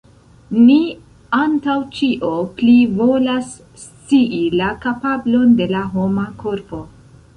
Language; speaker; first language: Esperanto; non-native, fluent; Central Kurdish